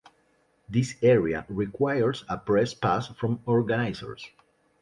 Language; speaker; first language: English; non-native, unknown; Spanish